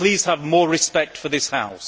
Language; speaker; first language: English; native; English